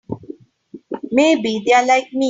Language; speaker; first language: English; non-native, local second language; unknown